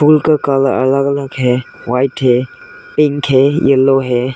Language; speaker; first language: Hindi; non-native, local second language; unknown